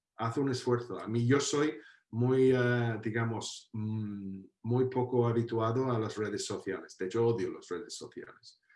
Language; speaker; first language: Spanish; non-native, fluent; English